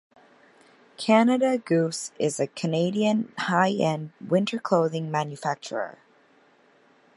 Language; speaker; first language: English; native; English